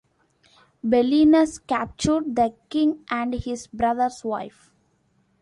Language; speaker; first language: English; non-native, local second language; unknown